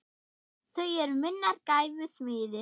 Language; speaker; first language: Icelandic; non-native, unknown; German